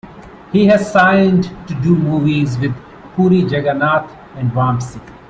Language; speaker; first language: English; non-native, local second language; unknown